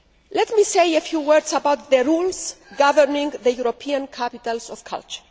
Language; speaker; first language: English; non-native, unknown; Greek